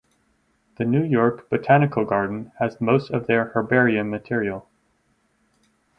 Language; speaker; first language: English; native; English